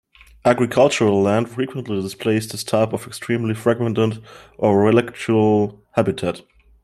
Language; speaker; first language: English; non-native, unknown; German